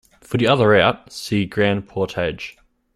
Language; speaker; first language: English; native; English